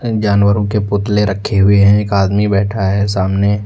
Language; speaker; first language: Hindi; native; Hindi